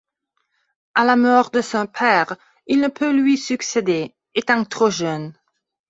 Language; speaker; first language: French; non-native, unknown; Belarusian